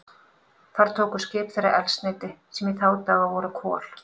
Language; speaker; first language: Icelandic; native; Icelandic